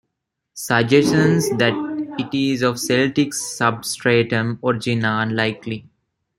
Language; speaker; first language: English; non-native, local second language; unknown